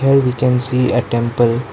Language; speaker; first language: English; non-native, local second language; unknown